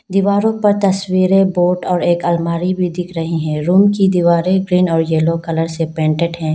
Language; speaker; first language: Hindi; non-native, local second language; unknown